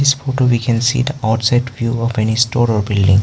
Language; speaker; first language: English; non-native, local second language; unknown